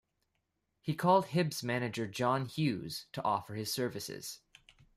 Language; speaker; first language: English; native; English